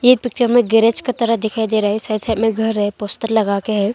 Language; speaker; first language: Hindi; non-native, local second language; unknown